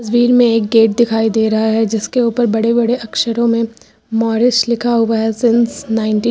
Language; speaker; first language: Hindi; native; Hindi